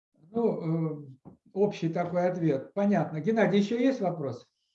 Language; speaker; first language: Russian; native; Russian